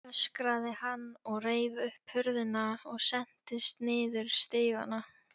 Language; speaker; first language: Icelandic; non-native, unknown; Polish